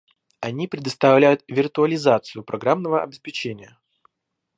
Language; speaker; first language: Russian; native; Russian